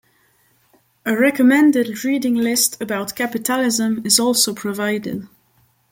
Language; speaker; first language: English; non-native, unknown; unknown